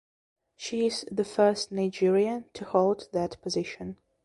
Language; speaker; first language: English; non-native, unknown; Belarusian